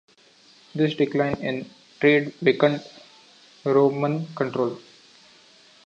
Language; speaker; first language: English; non-native, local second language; Marathi